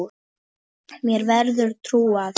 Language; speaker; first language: Icelandic; non-native, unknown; Polish